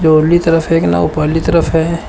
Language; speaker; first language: Hindi; native; Hindi